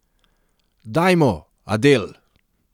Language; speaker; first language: Slovenian; non-native, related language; Serbian